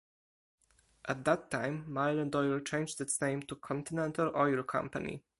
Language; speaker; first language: English; non-native, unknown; Polish